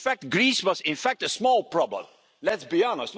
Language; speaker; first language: English; non-native, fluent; Dutch